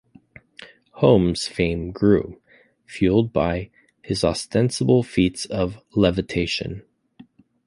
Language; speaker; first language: English; native; English